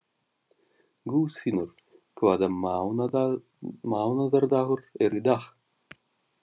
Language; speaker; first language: Icelandic; non-native, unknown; Russian